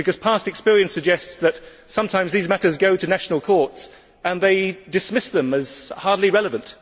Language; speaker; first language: English; native; English